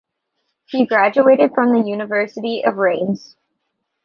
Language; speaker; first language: English; native; English